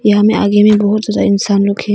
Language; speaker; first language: Hindi; non-native, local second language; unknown